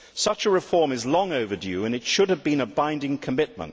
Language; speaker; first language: English; native; English